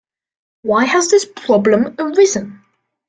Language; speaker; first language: English; native; English